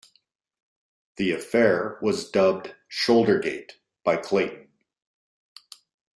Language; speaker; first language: English; native; English